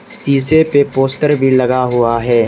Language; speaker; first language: Hindi; non-native, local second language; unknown